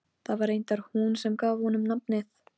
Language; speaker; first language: Icelandic; non-native, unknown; Polish